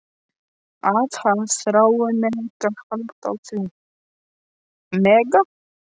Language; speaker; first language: Icelandic; non-native, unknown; Polish